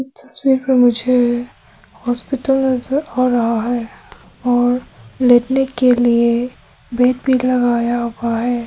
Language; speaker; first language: Hindi; non-native, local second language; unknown